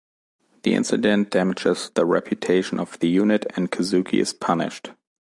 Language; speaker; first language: English; non-native, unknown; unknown